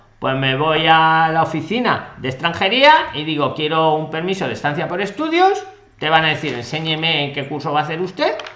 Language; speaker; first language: Spanish; native; Spanish